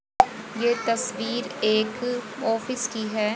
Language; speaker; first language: Hindi; native; Hindi